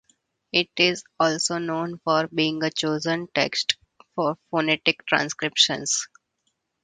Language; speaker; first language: English; non-native, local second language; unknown